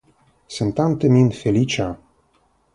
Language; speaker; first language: Esperanto; non-native, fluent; Russian